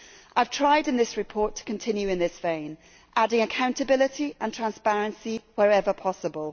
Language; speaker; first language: English; native; English